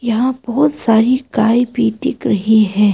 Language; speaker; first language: Hindi; non-native, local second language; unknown